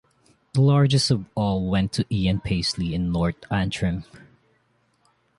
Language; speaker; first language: English; non-native, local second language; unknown